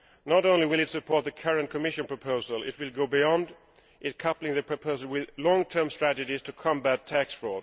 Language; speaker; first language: English; non-native, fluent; Swedish